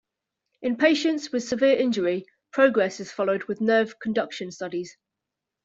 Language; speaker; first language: English; native; English